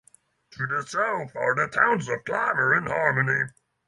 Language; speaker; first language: English; non-native, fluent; Norwegian